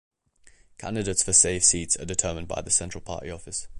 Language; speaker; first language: English; native; English